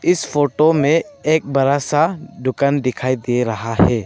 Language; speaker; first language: Hindi; early bilingual, other home language; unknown